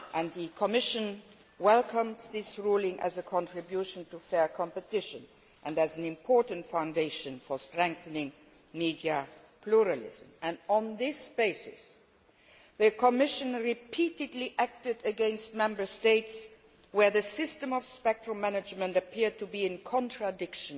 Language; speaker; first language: English; non-native, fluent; Luxembourgish